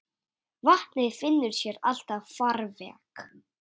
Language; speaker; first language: Icelandic; native; Icelandic